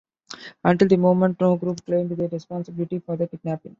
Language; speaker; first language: English; non-native, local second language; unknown